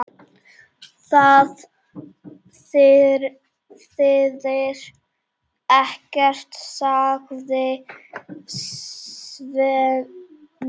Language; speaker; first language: Icelandic; non-native, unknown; Czech